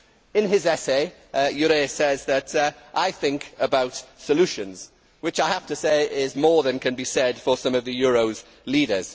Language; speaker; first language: English; native; English